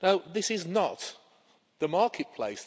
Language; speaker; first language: English; native; English